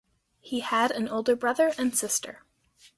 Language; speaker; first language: English; native; English